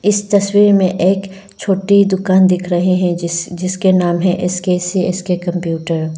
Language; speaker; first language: Hindi; non-native, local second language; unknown